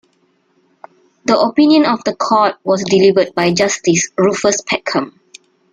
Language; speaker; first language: English; non-native, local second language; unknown